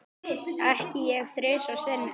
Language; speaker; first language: Icelandic; native; Icelandic